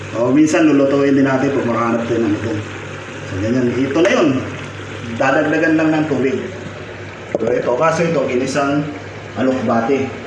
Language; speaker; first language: Filipino; non-native, local second language; Cebuano